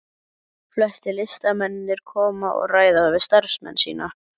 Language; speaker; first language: Icelandic; native; Icelandic